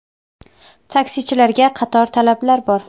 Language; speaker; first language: Uzbek; native; Uzbek